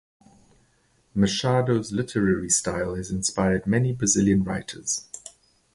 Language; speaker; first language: English; native; English